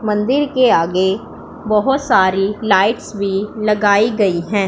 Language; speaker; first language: Hindi; non-native, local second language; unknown